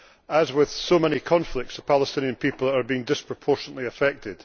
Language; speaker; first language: English; native; English